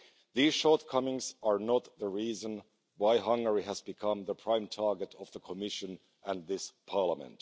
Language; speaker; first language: English; non-native, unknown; Finnish